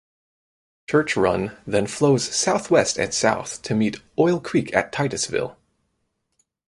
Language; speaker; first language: English; native; English